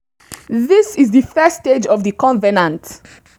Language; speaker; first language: English; non-native, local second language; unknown